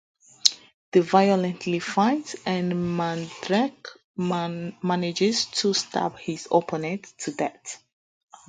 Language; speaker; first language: English; native; English